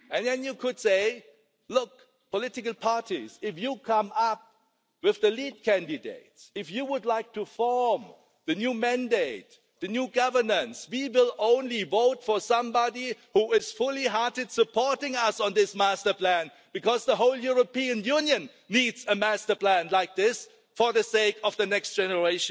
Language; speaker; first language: English; non-native, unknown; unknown